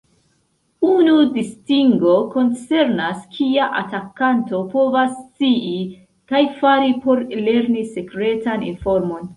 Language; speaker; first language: Esperanto; non-native, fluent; Central Kurdish